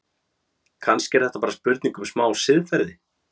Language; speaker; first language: Icelandic; native; Icelandic